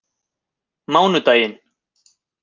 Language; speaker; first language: Icelandic; native; Icelandic